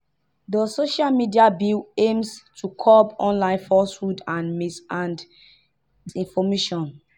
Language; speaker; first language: English; non-native, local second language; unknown